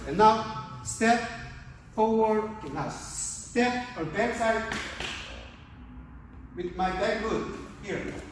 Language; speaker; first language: English; non-native, fluent; Korean